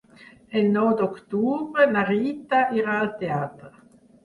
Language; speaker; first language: Catalan; non-native, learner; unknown